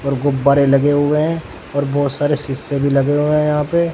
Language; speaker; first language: Hindi; native; Hindi